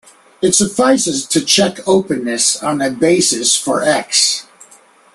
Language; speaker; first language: English; native; English